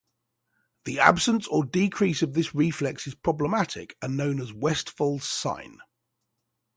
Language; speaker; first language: English; native; English